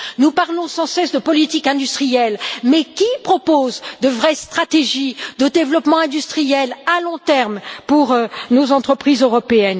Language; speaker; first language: French; native; French